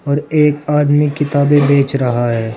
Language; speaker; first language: Hindi; native; Hindi